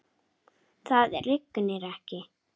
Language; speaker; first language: Icelandic; native; Icelandic